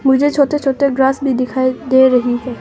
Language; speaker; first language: Hindi; non-native, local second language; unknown